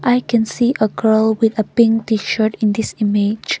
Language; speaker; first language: English; non-native, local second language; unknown